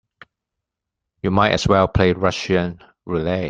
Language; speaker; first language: English; non-native, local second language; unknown